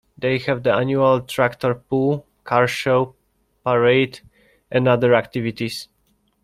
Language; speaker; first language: English; non-native, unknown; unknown